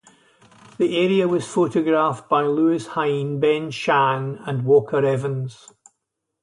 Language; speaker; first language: English; native; English